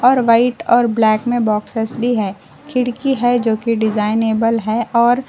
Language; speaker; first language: Hindi; non-native, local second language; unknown